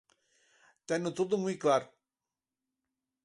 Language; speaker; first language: Galician; native; Galician